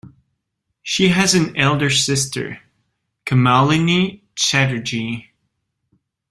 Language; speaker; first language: English; non-native, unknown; French